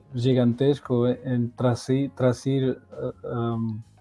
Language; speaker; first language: Spanish; non-native, related language; Portuguese